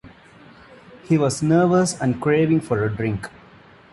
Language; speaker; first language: English; non-native, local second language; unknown